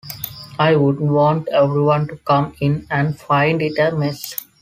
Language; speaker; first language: English; non-native, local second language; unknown